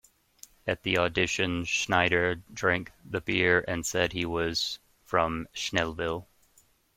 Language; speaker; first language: English; native; English